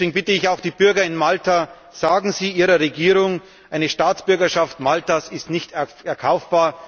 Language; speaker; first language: German; native; German